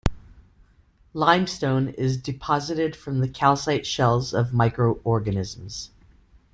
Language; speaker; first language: English; native; English